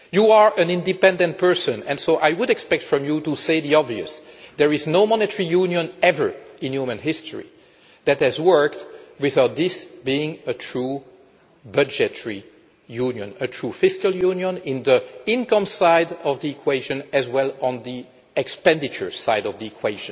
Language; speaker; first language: English; non-native, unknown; French